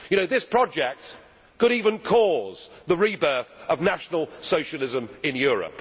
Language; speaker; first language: English; native; English